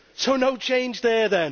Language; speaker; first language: English; native; English